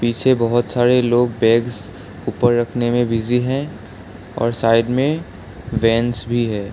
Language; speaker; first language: Hindi; non-native, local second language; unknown